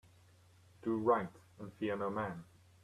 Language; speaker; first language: English; native; English